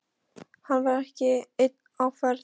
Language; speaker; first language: Icelandic; non-native, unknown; Polish